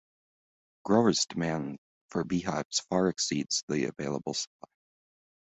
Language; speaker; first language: English; native; English